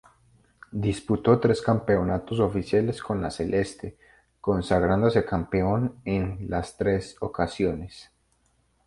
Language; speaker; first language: Spanish; native; Spanish